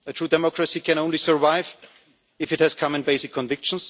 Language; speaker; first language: English; non-native, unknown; German